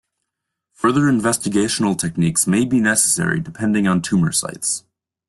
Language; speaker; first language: English; native; English